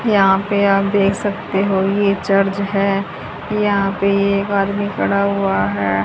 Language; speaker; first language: Hindi; native; Hindi